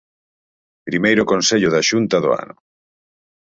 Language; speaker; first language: Galician; native; Galician